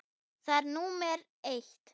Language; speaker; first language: Icelandic; non-native, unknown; German